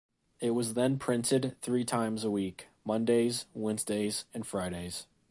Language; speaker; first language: English; native; English